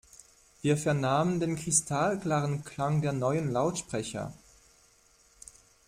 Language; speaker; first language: German; non-native, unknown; French